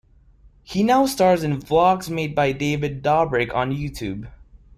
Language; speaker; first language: English; non-native, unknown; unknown